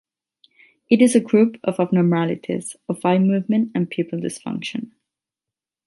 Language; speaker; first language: English; non-native, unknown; Catalan